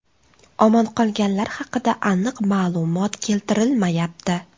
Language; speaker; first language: Uzbek; native; Uzbek